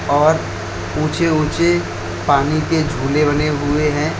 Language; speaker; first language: Hindi; native; Hindi